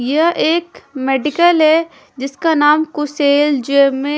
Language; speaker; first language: Hindi; non-native, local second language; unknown